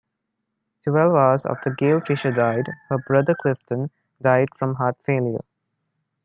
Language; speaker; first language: English; non-native, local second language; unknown